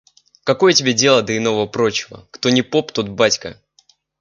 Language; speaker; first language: Russian; native; Russian